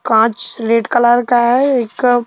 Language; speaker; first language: Hindi; native; Hindi